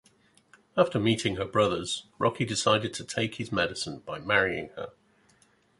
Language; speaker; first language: English; native; English